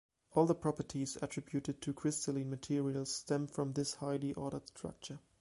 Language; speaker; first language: English; non-native, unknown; German